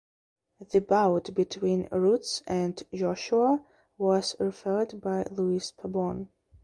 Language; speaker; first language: English; non-native, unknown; Belarusian